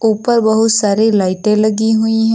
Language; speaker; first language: Hindi; native; Hindi